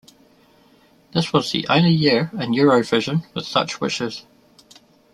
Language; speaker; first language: English; native; English